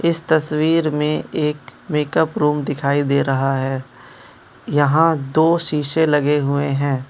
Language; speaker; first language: Hindi; non-native, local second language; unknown